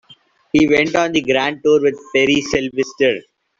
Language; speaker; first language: English; non-native, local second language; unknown